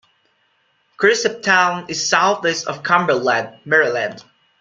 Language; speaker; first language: English; non-native, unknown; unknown